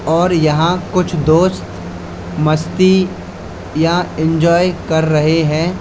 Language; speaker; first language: Hindi; native; Hindi